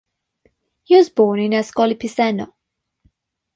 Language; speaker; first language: English; non-native, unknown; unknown